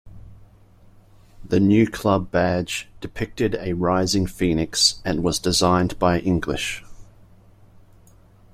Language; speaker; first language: English; native; English